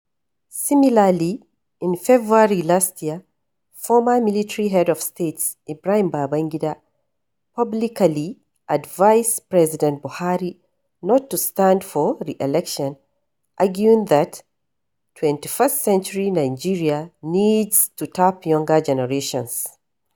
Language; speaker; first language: English; non-native, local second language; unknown